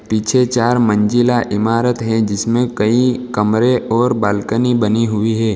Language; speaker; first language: Hindi; non-native, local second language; Gujarati